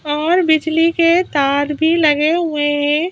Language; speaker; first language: Hindi; native; Hindi